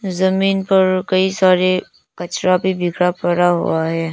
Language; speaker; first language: Hindi; non-native, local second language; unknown